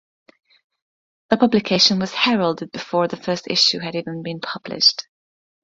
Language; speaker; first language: English; non-native, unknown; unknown